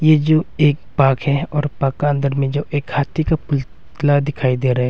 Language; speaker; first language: Hindi; non-native, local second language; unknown